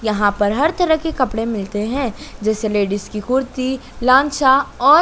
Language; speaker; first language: Hindi; native; Hindi